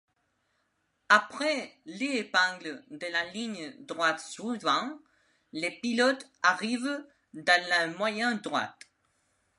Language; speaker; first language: French; non-native, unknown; Spanish